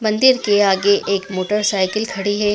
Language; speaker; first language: Hindi; native; Hindi